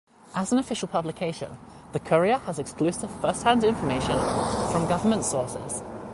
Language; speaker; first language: English; native; English